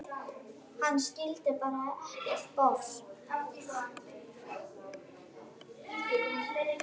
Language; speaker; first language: Icelandic; native; Icelandic